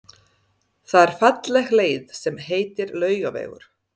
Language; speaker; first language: Icelandic; non-native, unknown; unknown